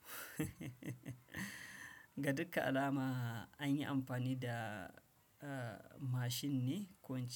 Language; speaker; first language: Hausa; non-native, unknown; Fula